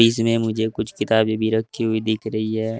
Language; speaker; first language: Hindi; native; Hindi